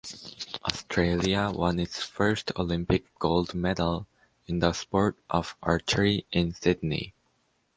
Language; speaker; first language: English; native; English